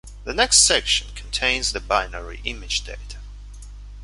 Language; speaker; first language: English; non-native, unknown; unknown